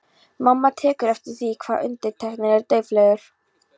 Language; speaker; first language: Icelandic; non-native, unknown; Polish